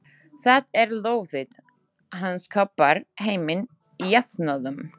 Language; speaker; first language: Icelandic; non-native, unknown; Slovak